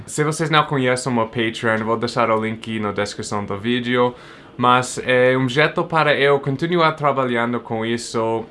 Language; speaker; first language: Portuguese; non-native, fluent; English